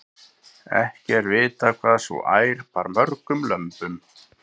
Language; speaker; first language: Icelandic; native; Icelandic